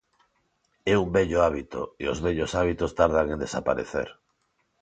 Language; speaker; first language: Galician; non-native, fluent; Spanish